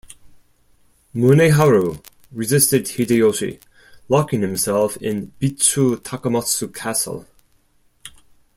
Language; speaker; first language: English; non-native, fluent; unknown